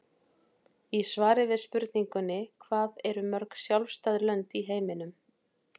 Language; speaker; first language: Icelandic; native; Icelandic